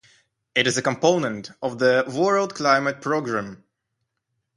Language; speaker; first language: English; non-native, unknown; Russian